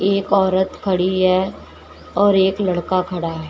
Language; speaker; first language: Hindi; native; Hindi